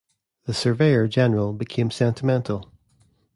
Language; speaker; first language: English; native; English